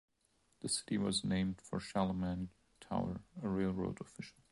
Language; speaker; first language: English; non-native, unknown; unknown